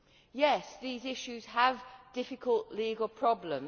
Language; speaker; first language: English; native; English